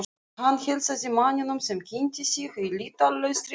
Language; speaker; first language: Icelandic; non-native, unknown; Russian